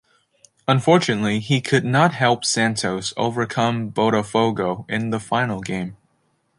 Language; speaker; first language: English; native; English